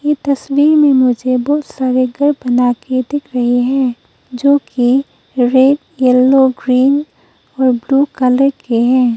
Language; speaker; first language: Hindi; non-native, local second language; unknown